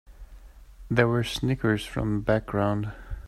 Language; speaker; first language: English; non-native, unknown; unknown